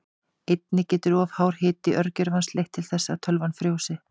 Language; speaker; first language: Icelandic; native; Icelandic